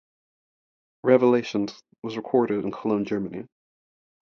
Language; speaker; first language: English; native; English